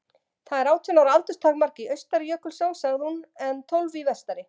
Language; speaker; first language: Icelandic; native; Icelandic